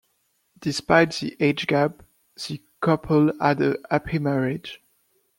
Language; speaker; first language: English; non-native, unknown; French